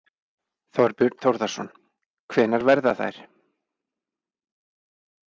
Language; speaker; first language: Icelandic; native; Icelandic